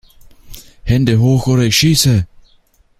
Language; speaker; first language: German; native; German